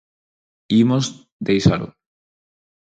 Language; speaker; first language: Galician; non-native, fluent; Spanish